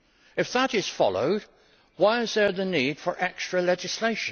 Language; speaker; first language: English; native; English